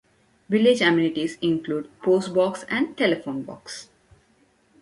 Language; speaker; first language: English; non-native, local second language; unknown